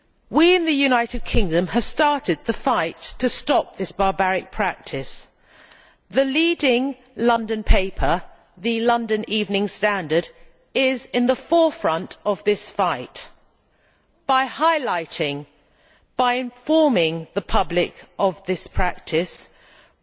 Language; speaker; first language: English; native; English